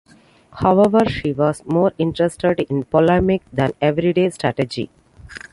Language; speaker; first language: English; non-native, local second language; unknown